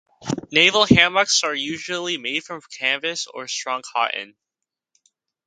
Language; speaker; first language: English; native; English